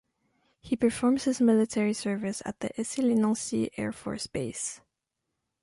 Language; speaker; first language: English; non-native, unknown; French